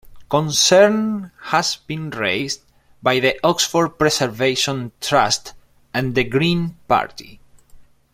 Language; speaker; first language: English; non-native, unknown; Spanish